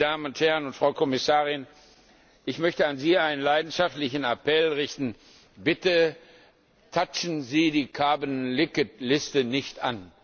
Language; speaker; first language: German; non-native, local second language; Luxembourgish